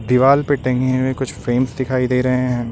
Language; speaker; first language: Hindi; native; Hindi